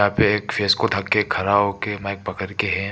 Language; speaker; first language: Hindi; non-native, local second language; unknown